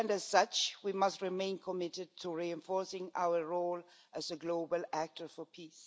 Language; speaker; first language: English; non-native, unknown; Swedish